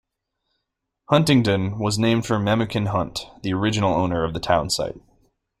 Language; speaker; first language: English; native; English